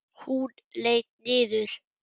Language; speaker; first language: Icelandic; non-native, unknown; German